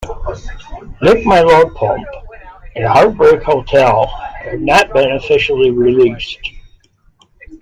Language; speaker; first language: English; native; English